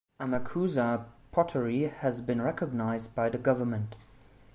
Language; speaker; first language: English; non-native, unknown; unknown